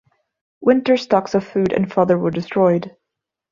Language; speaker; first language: English; non-native, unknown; Portuguese